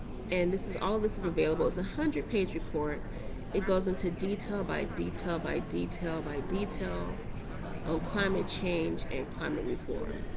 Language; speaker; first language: English; native; English